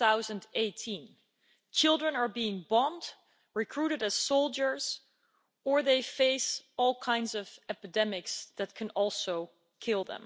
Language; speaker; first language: English; non-native, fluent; Dutch